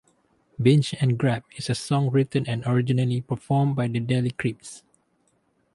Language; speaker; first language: English; non-native, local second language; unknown